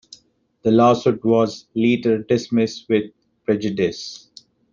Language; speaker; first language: English; non-native, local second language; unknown